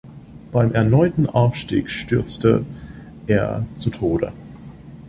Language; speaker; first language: German; non-native, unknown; English